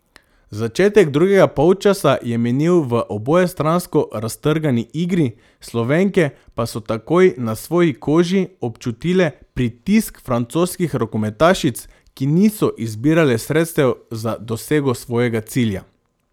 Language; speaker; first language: Slovenian; non-native, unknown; Macedonian